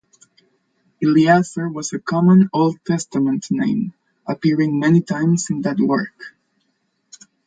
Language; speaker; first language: English; non-native, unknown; Spanish